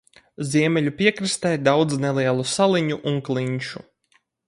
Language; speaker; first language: Latvian; native; Latvian